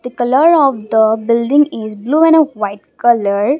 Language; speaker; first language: English; non-native, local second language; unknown